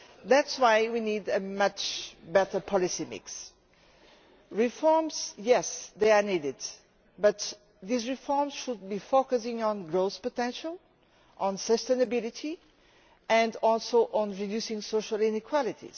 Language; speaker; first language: English; non-native, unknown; Portuguese